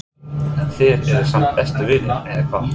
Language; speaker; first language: Icelandic; non-native, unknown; English